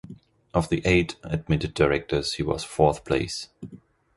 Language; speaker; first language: English; non-native, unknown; German